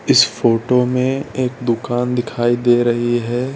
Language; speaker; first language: Hindi; non-native, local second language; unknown